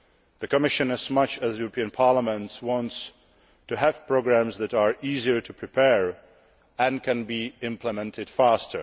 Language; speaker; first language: English; non-native, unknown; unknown